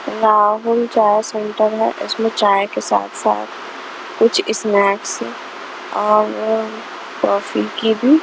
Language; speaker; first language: Hindi; non-native, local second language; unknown